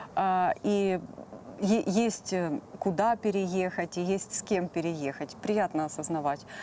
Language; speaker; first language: Russian; native; Russian